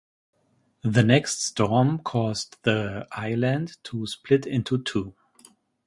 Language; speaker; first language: English; non-native, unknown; German